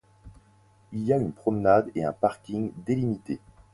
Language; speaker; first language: French; native; French